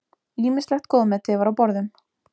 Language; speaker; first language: Icelandic; native; Icelandic